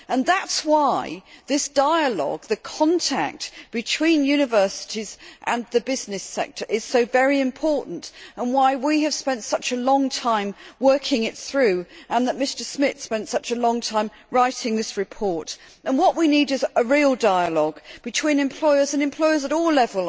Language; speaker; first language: English; native; English